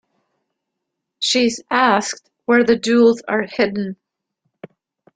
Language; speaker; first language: English; non-native, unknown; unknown